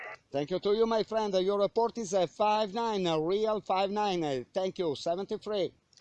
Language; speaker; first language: English; non-native, learner; Italian